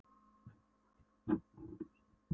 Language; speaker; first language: Icelandic; non-native, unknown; Polish